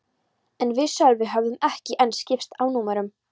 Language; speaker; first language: Icelandic; non-native, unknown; Polish